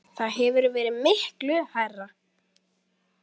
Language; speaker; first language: Icelandic; native; Icelandic